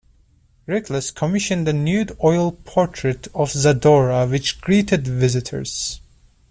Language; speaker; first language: English; non-native, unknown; Turkish